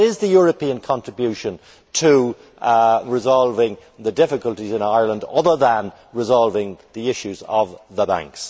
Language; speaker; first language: English; native; English